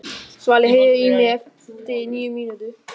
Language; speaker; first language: Icelandic; non-native, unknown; German